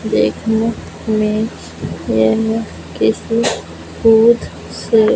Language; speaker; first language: Hindi; non-native, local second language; Punjabi